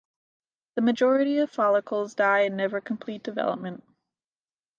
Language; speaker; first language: English; native; English